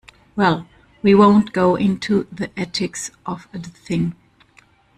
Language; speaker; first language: English; non-native, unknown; German